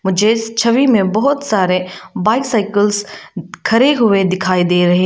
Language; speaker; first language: Hindi; non-native, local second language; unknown